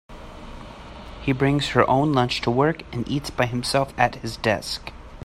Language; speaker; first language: English; native; English